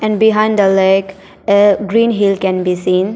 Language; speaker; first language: English; non-native, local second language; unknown